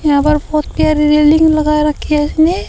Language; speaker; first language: Hindi; native; Hindi